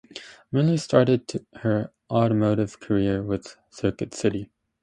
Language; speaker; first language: English; native; English